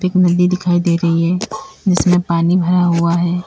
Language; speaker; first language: Hindi; native; Hindi